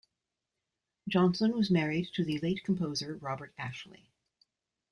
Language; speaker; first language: English; native; English